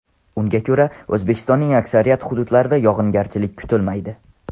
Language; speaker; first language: Uzbek; non-native, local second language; Tajik